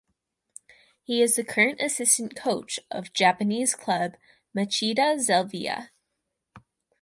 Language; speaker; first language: English; native; English